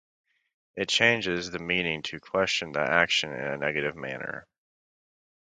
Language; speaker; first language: English; native; English